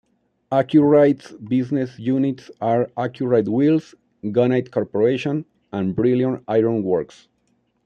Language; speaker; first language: English; non-native, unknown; Spanish